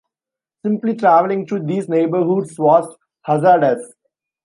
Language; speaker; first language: English; non-native, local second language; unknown